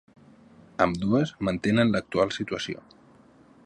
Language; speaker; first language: Catalan; native; Catalan